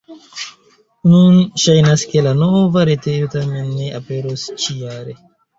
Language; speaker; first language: Esperanto; non-native, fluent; Chinese